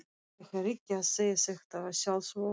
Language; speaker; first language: Icelandic; non-native, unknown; Russian